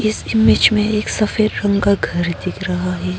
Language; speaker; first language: Hindi; non-native, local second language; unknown